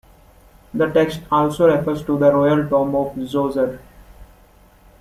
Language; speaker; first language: English; non-native, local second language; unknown